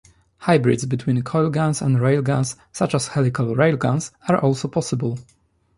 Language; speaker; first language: English; non-native, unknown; Polish